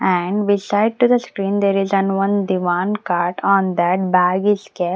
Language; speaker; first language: English; non-native, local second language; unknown